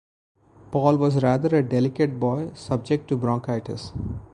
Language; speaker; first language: English; non-native, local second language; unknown